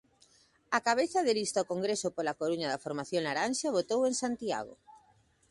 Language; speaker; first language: Galician; native; Galician